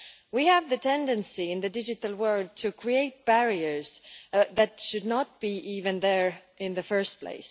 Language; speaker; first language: English; non-native, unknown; Estonian